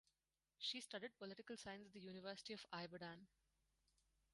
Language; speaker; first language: English; non-native, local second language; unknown